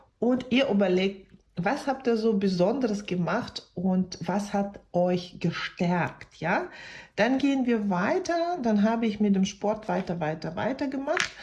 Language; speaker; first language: German; non-native, fluent; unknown